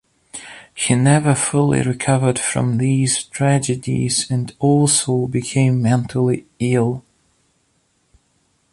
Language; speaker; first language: English; non-native, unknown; Russian